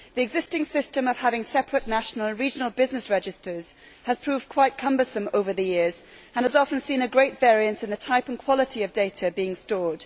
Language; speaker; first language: English; native; English